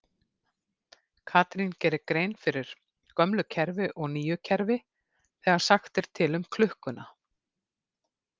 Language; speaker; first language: Icelandic; native; Icelandic